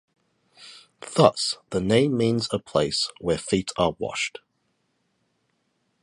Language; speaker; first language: English; native; English